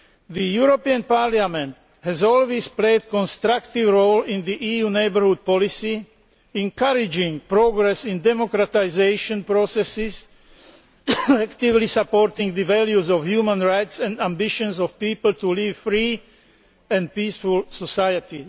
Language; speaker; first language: English; non-native, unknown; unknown